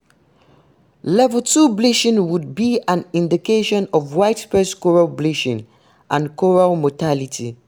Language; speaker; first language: English; non-native, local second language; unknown